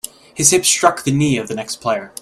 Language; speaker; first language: English; native; English